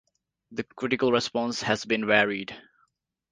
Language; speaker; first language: English; non-native, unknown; Nepali